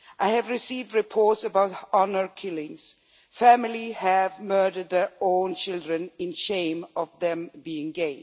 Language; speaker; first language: English; non-native, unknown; Swedish